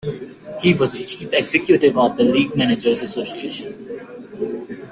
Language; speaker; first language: English; native; English